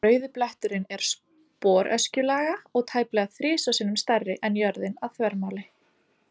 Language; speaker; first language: Icelandic; native; Icelandic